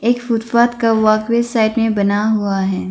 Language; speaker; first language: Hindi; non-native, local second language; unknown